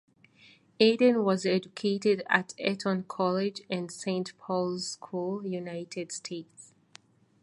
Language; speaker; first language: English; non-native, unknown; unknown